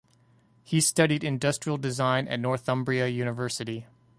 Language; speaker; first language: English; native; English